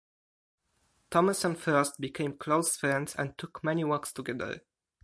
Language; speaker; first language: English; non-native, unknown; Polish